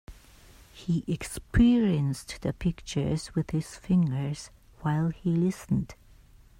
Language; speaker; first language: English; native; English